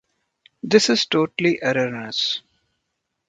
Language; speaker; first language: English; non-native, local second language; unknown